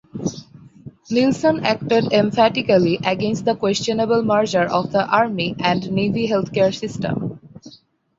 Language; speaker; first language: English; non-native, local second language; Bangla